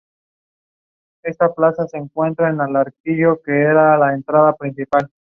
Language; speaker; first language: English; non-native, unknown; Spanish